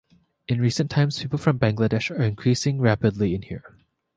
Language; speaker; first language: English; native; English